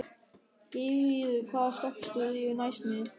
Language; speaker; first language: Icelandic; non-native, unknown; German